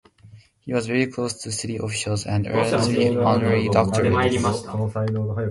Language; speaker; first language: English; non-native, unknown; Japanese